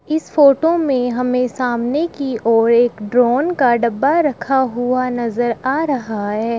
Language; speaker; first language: Hindi; native; Hindi